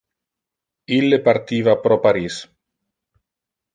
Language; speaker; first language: Interlingua; non-native, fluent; Italian